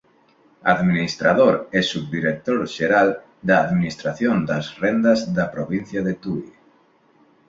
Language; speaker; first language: Galician; non-native, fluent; Spanish